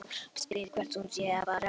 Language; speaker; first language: Icelandic; native; Icelandic